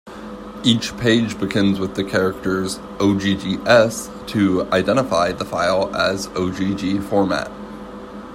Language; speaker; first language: English; native; English